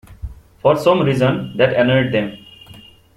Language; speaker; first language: English; non-native, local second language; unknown